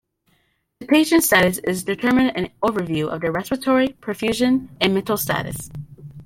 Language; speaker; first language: English; native; English